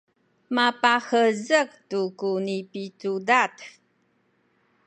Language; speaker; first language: Sakizaya; non-native, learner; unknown